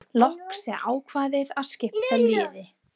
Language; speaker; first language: Icelandic; non-native, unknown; English